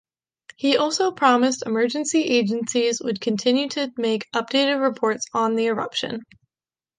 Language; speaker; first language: English; native; English